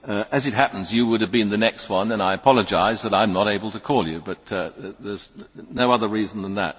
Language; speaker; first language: English; native; English